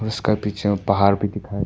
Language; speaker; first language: Hindi; non-native, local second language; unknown